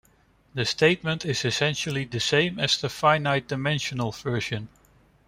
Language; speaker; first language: English; non-native, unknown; Dutch